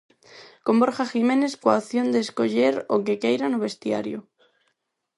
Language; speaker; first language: Galician; non-native, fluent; Spanish